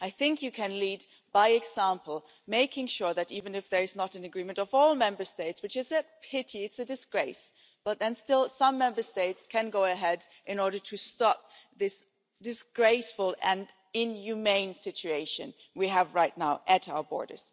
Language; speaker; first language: English; non-native, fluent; German